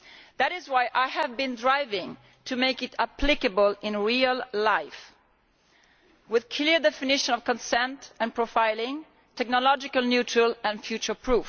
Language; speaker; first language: English; non-native, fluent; Italian